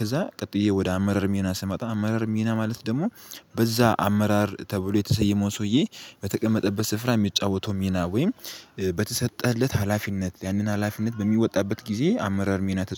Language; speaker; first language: Amharic; native; Amharic